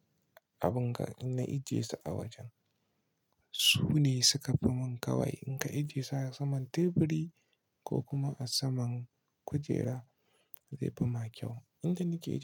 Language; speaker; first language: Hausa; non-native, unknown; Igbo